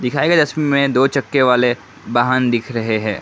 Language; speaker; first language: Hindi; non-native, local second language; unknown